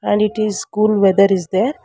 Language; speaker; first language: English; non-native, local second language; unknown